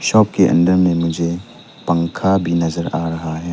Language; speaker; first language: Hindi; non-native, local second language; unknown